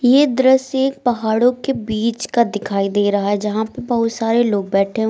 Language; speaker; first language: Hindi; native; Hindi